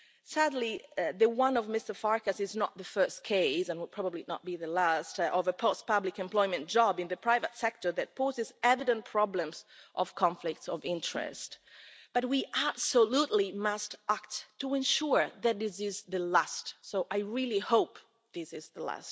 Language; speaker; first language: English; non-native, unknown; Italian